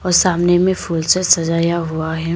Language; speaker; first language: Hindi; non-native, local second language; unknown